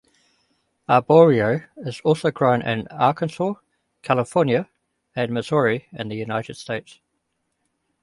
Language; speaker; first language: English; native; English